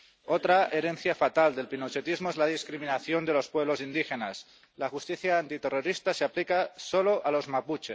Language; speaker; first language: Spanish; non-native, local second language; Catalan